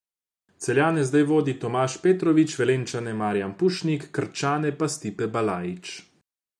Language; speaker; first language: Slovenian; non-native, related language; Croatian